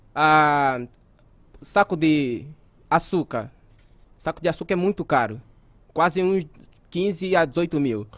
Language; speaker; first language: Portuguese; native; Portuguese